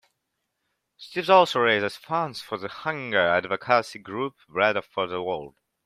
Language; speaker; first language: English; non-native, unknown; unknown